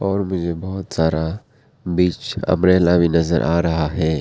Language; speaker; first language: Hindi; non-native, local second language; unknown